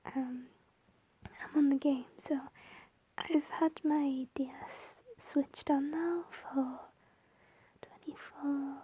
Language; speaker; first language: English; native; English